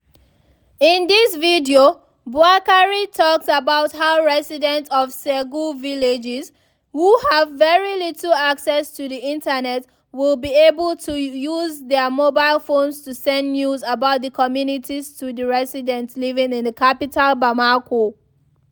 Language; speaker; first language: English; non-native, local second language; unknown